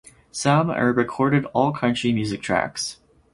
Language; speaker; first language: English; native; English